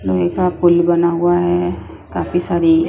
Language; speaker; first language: Hindi; non-native, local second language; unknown